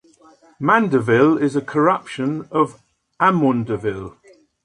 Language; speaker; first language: English; native; English